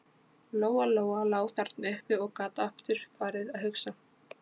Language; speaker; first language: Icelandic; non-native, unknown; Polish